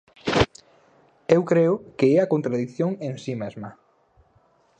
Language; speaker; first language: Galician; native; Galician